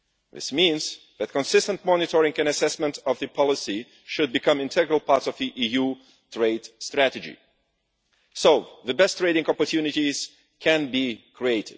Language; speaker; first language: English; non-native, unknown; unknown